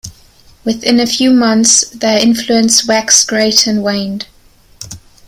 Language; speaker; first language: English; non-native, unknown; German